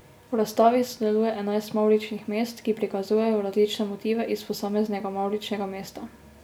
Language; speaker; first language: Slovenian; native; Slovenian